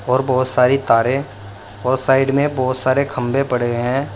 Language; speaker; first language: Hindi; native; Hindi